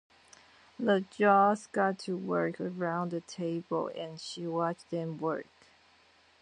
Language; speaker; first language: English; non-native, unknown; Chinese